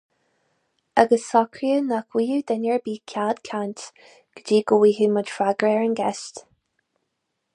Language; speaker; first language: Irish; non-native, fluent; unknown